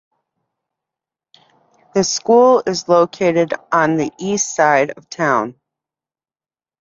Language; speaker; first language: English; native; English